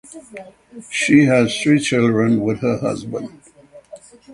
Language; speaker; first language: English; native; English